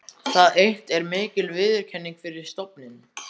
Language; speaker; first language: Icelandic; native; Icelandic